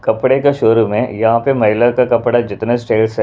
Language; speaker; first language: Hindi; non-native, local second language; Punjabi